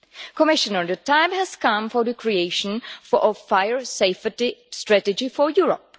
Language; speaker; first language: English; non-native, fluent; Czech